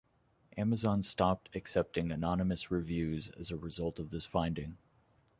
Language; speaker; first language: English; native; English